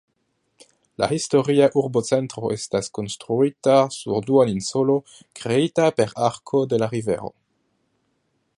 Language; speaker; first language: Esperanto; non-native, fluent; French